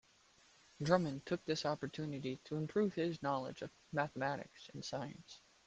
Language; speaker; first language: English; native; English